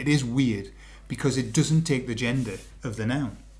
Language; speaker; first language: English; native; English